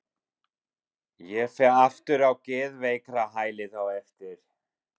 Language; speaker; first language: Icelandic; non-native, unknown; German